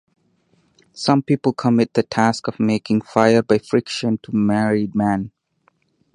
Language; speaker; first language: English; non-native, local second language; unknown